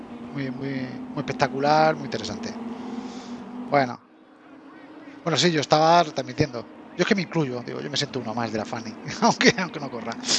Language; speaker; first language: Spanish; native; Spanish